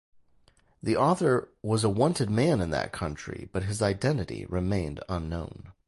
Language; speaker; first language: English; native; English